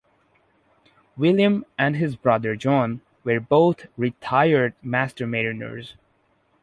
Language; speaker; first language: English; non-native, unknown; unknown